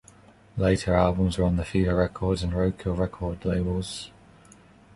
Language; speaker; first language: English; non-native, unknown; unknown